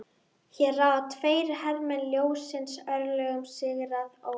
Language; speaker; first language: Icelandic; native; Icelandic